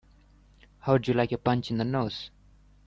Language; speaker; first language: English; native; English